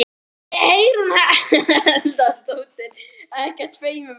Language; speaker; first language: Icelandic; native; Icelandic